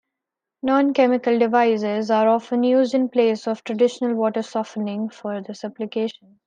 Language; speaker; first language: English; non-native, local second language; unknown